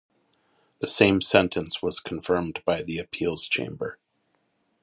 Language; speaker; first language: English; native; English